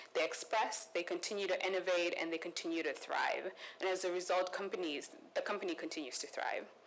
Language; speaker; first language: English; non-native, local second language; Kikuyu